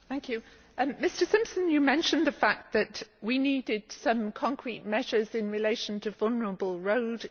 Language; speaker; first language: English; native; English